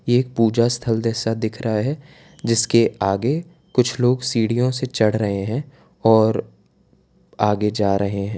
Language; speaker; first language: Hindi; non-native, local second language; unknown